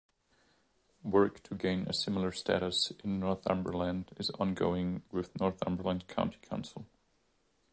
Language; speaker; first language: English; non-native, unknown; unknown